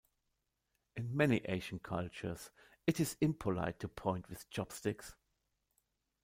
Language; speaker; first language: English; non-native, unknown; German